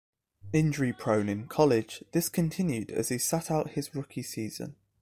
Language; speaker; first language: English; native; English